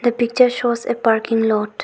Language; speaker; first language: English; non-native, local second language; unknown